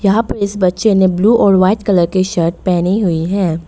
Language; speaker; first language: Hindi; non-native, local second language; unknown